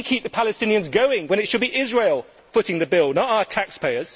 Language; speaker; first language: English; native; English